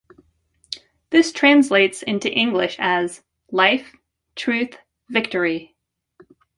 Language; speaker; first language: English; native; English